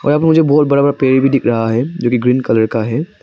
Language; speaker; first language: Hindi; non-native, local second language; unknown